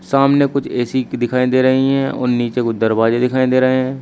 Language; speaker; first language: Hindi; native; Hindi